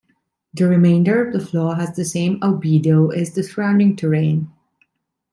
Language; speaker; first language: English; non-native, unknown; Italian